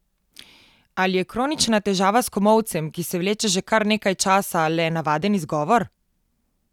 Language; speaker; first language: Slovenian; native; Slovenian